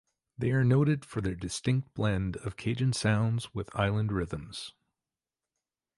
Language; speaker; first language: English; native; English